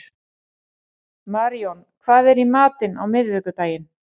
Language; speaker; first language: Icelandic; native; Icelandic